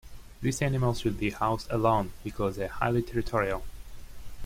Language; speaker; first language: English; non-native, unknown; Russian